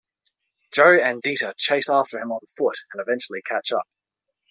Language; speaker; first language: English; native; English